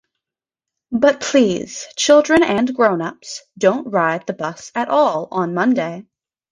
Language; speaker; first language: English; native; English